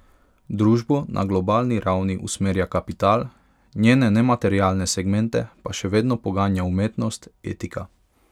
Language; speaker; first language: Slovenian; non-native, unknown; Hungarian